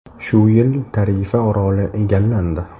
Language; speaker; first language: Uzbek; native; Uzbek